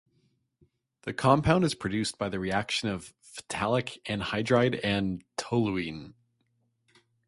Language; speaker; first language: English; native; English